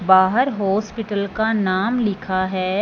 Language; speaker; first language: Hindi; non-native, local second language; Punjabi